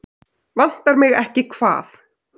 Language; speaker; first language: Icelandic; native; Icelandic